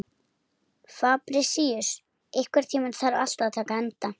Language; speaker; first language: Icelandic; native; Icelandic